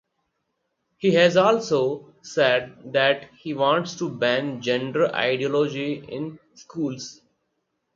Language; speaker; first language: English; non-native, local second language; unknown